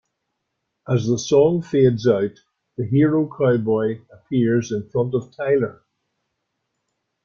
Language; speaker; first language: English; native; English